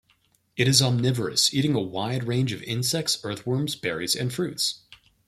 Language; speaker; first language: English; native; English